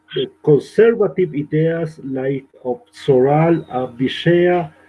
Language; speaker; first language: English; non-native, learner; Spanish